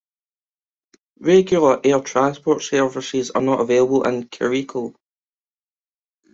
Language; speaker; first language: English; native; English